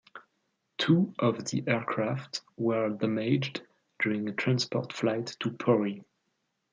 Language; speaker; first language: English; non-native, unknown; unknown